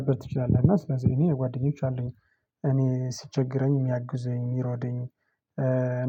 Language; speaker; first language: Amharic; non-native, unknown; Tigrinya